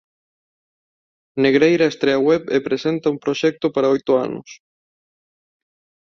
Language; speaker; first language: Galician; non-native, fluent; Spanish